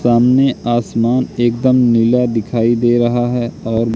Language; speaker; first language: Hindi; native; Hindi